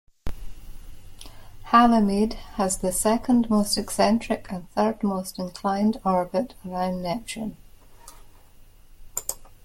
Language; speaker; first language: English; native; English